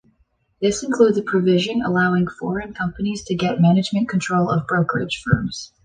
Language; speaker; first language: English; native; English